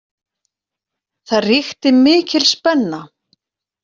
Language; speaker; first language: Icelandic; native; Icelandic